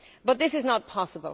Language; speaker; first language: English; native; English